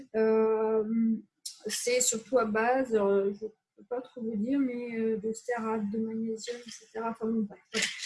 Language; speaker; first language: French; native; French